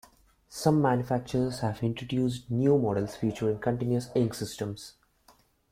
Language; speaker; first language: English; non-native, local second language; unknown